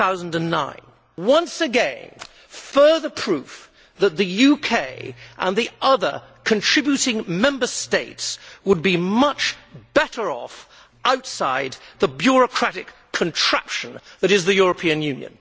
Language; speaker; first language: English; native; English